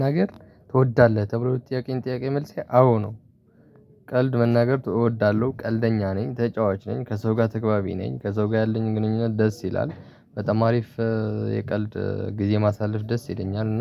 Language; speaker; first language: Amharic; non-native, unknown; Tigrinya